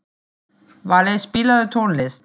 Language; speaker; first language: Icelandic; non-native, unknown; German